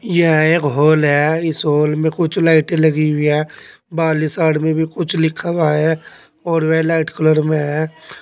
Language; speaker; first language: Hindi; native; Hindi